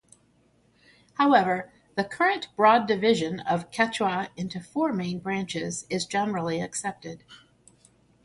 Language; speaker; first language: English; native; English